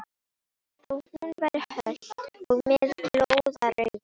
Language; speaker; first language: Icelandic; non-native, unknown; Filipino